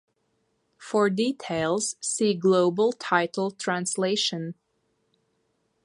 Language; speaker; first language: English; non-native, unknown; Latvian